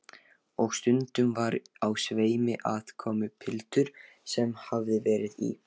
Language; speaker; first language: Icelandic; non-native, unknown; Lithuanian